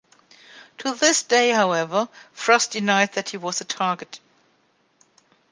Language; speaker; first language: English; non-native, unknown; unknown